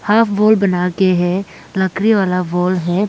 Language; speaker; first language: Hindi; early bilingual, other home language; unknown